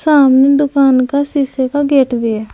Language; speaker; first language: Hindi; native; Hindi